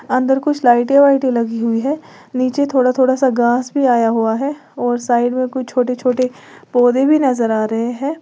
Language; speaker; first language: Hindi; native; Hindi